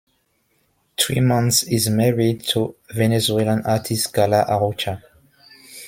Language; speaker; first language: English; non-native, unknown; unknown